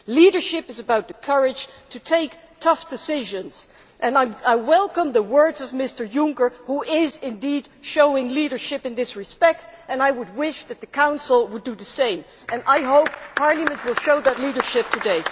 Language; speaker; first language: English; non-native, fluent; Dutch